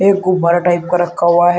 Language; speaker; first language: Hindi; native; Hindi